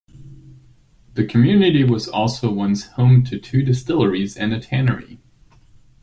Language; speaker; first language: English; non-native, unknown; German